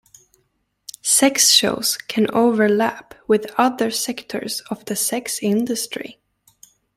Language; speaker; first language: English; native; English